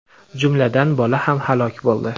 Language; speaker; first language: Uzbek; native; Uzbek